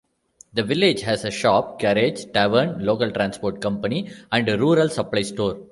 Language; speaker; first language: English; non-native, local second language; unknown